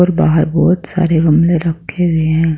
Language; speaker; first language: Hindi; native; Hindi